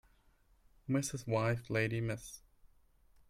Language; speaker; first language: English; non-native, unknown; German